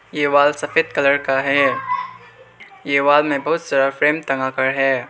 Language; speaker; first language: Hindi; non-native, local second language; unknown